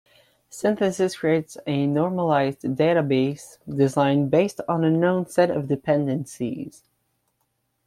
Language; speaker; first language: English; non-native, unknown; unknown